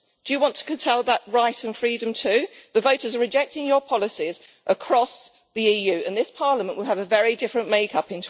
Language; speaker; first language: English; native; English